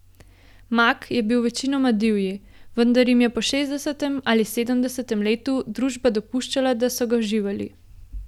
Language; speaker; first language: Slovenian; native; Slovenian